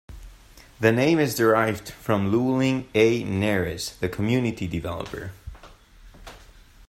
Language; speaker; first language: English; non-native, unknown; Spanish